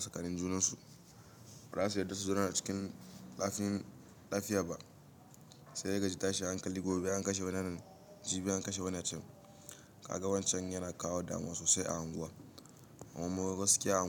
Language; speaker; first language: Hausa; native; Hausa